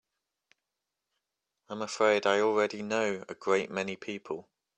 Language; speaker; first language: English; native; English